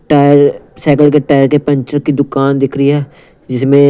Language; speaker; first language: Hindi; non-native, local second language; Punjabi